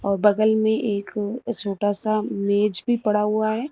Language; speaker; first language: Hindi; native; Hindi